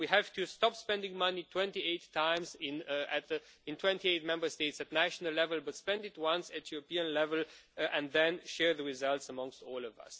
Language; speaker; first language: English; non-native, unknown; Romanian